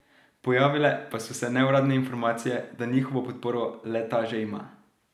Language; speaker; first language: Slovenian; native; Slovenian